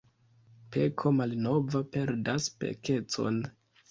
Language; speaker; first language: Esperanto; non-native, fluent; Kinyarwanda